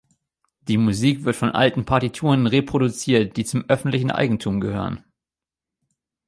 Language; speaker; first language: German; native; German